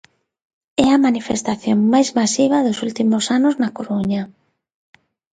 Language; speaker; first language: Galician; non-native, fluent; Spanish